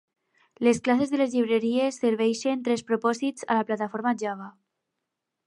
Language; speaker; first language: Catalan; non-native, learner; Spanish